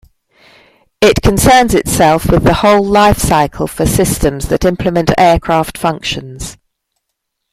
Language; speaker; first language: English; native; English